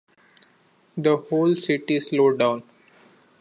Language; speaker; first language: English; non-native, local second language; Marathi